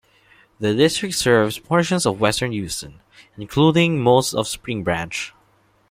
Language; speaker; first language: English; non-native, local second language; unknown